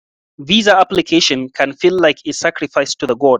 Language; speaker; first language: English; non-native, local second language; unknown